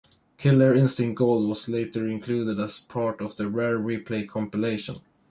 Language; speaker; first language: English; non-native, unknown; Swedish